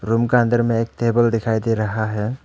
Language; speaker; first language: Hindi; non-native, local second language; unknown